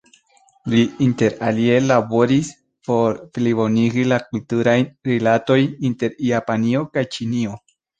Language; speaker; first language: Esperanto; non-native, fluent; Spanish